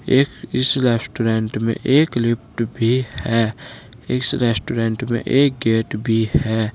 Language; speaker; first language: Hindi; native; Hindi